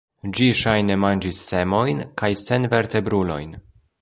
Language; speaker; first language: Esperanto; non-native, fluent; Polish